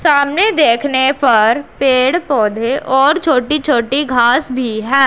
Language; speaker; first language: Hindi; non-native, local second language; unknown